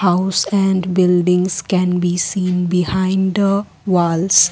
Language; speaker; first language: English; non-native, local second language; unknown